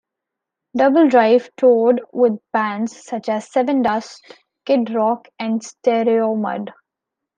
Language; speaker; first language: English; non-native, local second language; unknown